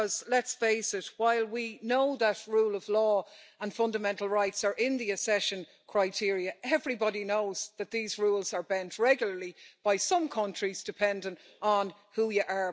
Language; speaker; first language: English; native; English